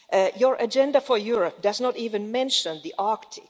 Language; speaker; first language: English; non-native, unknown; Finnish